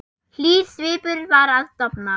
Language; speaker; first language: Icelandic; non-native, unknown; German